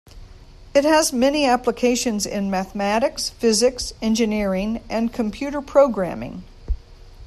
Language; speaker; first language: English; native; English